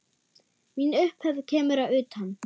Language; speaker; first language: Icelandic; non-native, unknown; German